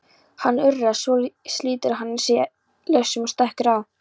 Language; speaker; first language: Icelandic; non-native, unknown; Polish